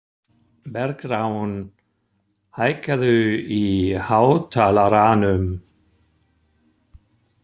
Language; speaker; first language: Icelandic; non-native, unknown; German